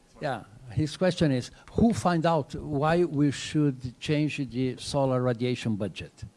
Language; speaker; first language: English; non-native, fluent; Portuguese